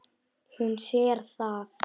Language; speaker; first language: Icelandic; non-native, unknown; Polish